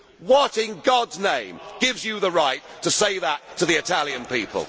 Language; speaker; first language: English; native; English